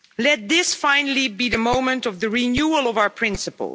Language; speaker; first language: English; non-native, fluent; Dutch